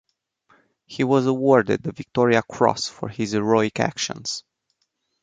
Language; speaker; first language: English; non-native, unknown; Romanian